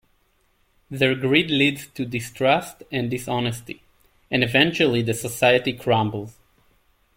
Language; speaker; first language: English; native; English